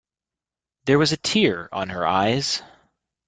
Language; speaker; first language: English; native; English